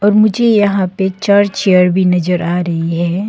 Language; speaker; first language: Hindi; non-native, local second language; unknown